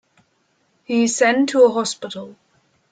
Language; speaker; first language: English; non-native, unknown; German